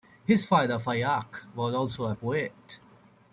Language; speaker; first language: English; native; English